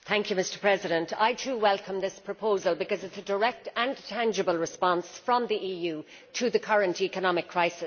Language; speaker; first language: English; native; English